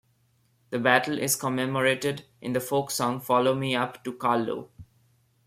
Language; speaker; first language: English; non-native, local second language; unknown